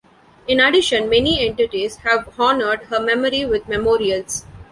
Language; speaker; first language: English; non-native, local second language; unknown